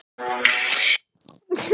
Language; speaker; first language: Icelandic; non-native, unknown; Thai